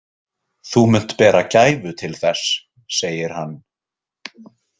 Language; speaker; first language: Icelandic; native; Icelandic